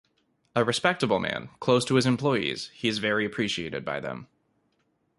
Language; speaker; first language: English; native; English